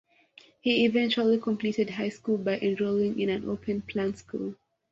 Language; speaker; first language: English; non-native, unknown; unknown